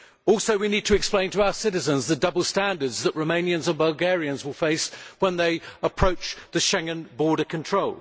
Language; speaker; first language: English; native; English